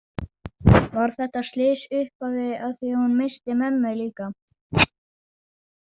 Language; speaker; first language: Icelandic; non-native, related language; Danish